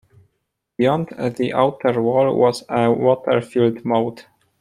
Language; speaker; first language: English; non-native, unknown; Polish